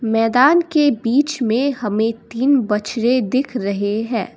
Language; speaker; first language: Hindi; non-native, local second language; Assamese